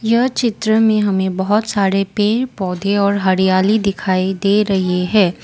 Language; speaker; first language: Hindi; non-native, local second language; Assamese